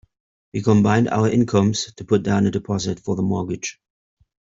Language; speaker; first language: English; native; English